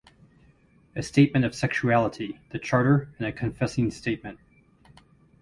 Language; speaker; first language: English; native; English